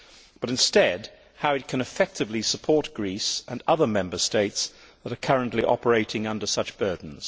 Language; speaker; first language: English; native; English